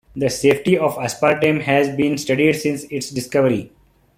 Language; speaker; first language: English; non-native, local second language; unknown